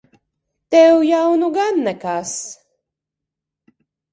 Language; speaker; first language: Latvian; early bilingual, heritage; Latvian